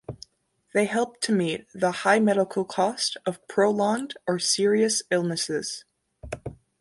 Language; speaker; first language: English; native; English